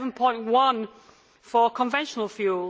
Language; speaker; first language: English; native; English